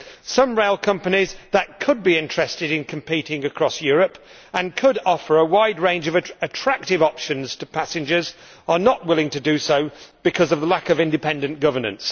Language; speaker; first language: English; native; English